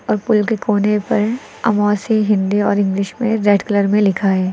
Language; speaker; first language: Hindi; native; Hindi